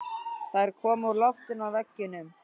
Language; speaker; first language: Icelandic; native; Icelandic